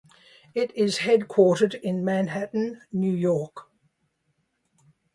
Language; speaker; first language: English; native; English